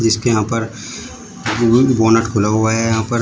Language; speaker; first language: Hindi; native; Hindi